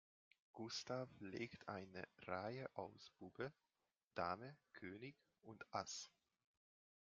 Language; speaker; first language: German; non-native, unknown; Hungarian